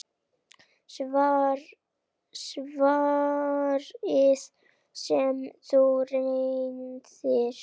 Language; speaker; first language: Icelandic; native; Icelandic